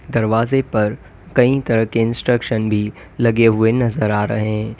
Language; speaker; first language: Hindi; native; Hindi